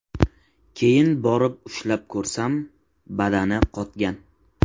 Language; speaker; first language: Uzbek; native; Uzbek